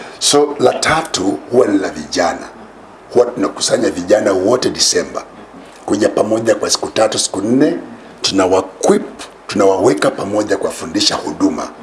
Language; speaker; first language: Swahili; non-native, local second language; Luyia